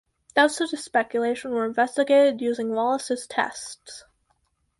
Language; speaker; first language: English; native; English